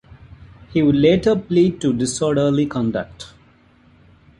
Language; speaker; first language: English; non-native, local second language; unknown